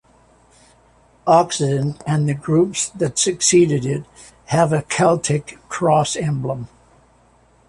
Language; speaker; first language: English; native; English